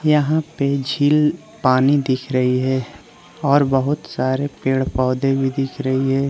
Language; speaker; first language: Hindi; non-native, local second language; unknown